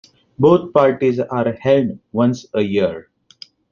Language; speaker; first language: English; non-native, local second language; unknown